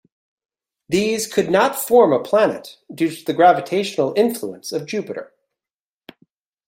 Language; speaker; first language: English; native; English